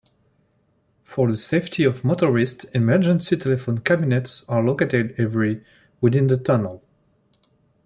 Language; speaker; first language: English; non-native, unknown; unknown